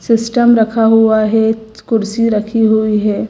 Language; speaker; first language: Hindi; non-native, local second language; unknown